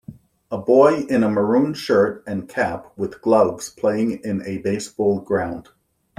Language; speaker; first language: English; native; English